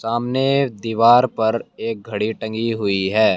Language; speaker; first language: Hindi; native; Hindi